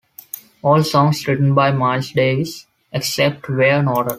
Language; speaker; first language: English; non-native, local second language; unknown